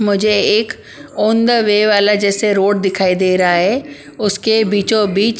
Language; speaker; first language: Hindi; non-native, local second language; Punjabi